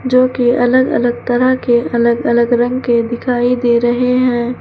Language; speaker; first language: Hindi; native; Hindi